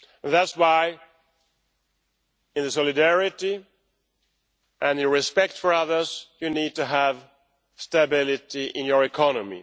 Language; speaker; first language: English; non-native, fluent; Swedish